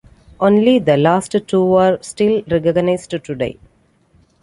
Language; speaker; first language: English; non-native, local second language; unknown